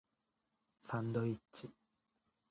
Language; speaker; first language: Japanese; native; Japanese